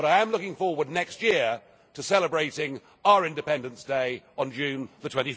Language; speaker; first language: English; native; English